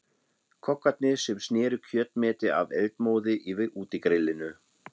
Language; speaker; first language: Icelandic; non-native, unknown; German